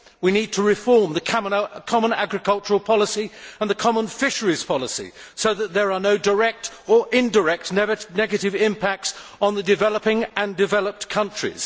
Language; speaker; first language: English; native; English